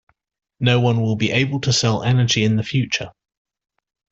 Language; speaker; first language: English; native; English